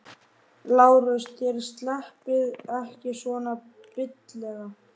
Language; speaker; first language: Icelandic; native; Icelandic